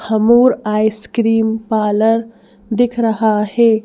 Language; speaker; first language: Hindi; native; Hindi